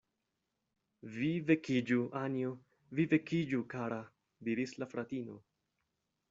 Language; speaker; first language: Esperanto; non-native, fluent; Spanish